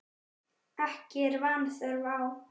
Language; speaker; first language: Icelandic; native; Icelandic